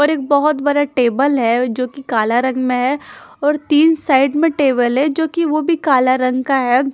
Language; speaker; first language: Hindi; non-native, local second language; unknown